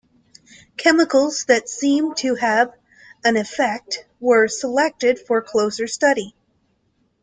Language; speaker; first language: English; native; English